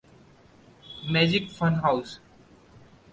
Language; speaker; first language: English; non-native, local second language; Marathi